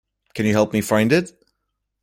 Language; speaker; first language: English; native; English